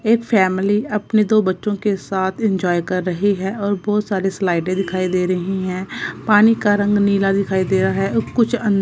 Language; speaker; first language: Hindi; non-native, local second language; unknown